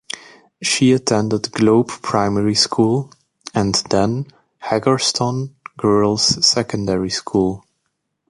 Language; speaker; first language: English; native; English